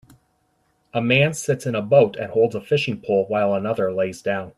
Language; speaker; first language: English; native; English